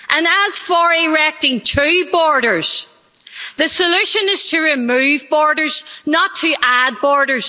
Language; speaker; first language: English; native; English